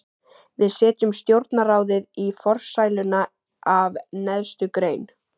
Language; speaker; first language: Icelandic; native; Icelandic